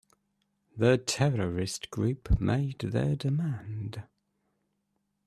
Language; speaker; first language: English; native; English